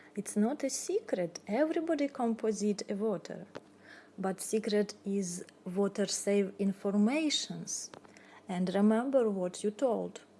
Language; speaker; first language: English; non-native, learner; Russian